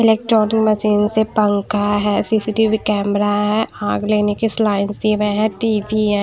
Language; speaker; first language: Hindi; non-native, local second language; Punjabi